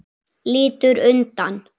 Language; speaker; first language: Icelandic; native; Icelandic